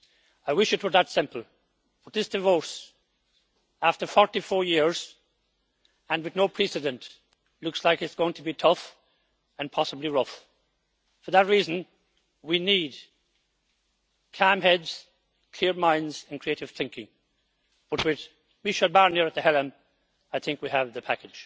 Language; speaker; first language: English; native; English